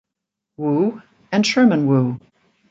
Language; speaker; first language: English; native; English